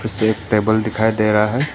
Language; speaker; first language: Hindi; early bilingual, other home language; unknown